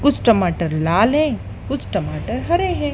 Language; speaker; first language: Hindi; native; Hindi